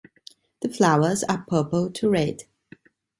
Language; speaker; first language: English; non-native, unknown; Italian